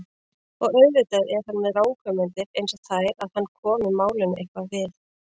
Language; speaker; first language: Icelandic; native; Icelandic